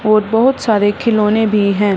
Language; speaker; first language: Hindi; non-native, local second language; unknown